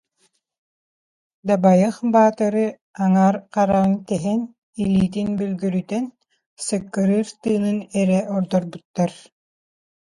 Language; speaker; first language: Yakut; non-native, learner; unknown